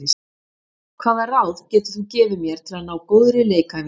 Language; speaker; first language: Icelandic; native; Icelandic